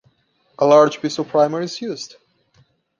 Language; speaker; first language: English; non-native, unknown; Portuguese